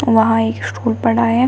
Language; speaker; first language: Hindi; native; Hindi